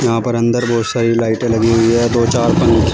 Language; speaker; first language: Hindi; native; Hindi